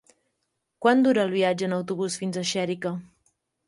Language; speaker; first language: Catalan; native; Catalan